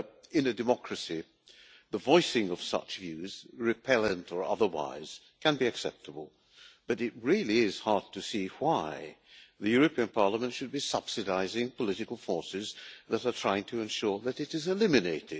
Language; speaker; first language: English; non-native, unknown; Hungarian